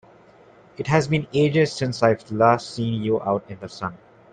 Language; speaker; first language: English; non-native, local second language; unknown